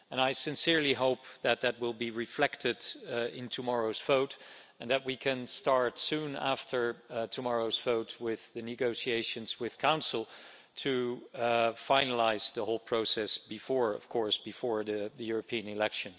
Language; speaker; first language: English; non-native, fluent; Dutch